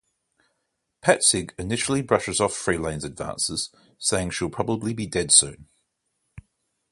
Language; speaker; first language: English; native; English